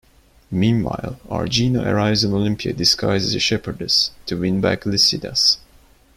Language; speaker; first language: English; non-native, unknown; Turkish